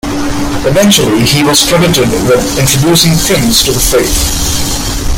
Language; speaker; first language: English; non-native, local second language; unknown